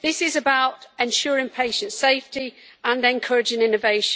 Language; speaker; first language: English; native; English